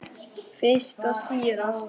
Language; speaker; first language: Icelandic; native; Icelandic